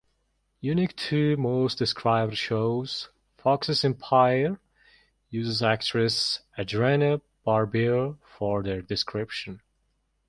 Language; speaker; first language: English; non-native, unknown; Mongolian